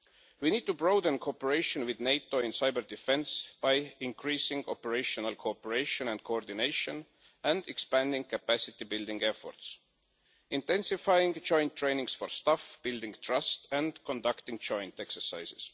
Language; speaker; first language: English; non-native, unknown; Estonian